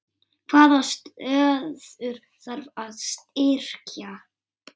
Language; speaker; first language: Icelandic; native; Icelandic